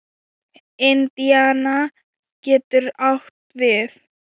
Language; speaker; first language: Icelandic; non-native, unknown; Thai